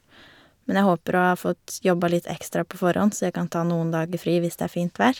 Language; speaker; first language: Norwegian; native; Norwegian